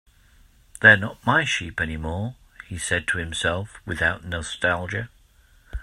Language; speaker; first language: English; native; English